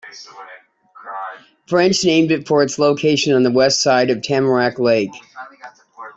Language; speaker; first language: English; native; English